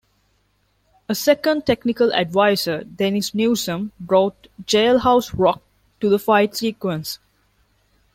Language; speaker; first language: English; non-native, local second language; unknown